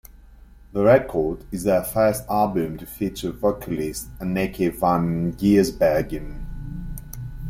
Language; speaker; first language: English; native; English